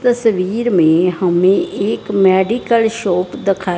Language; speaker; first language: Hindi; non-native, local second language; Punjabi